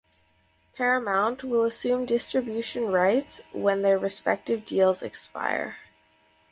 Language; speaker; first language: English; native; English